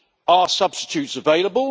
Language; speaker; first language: English; native; English